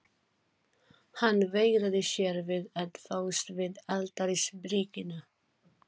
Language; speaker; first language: Icelandic; non-native, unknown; Filipino